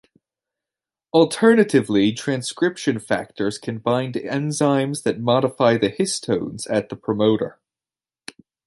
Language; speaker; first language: English; native; English